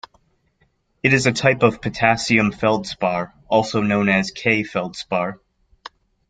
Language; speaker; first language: English; native; English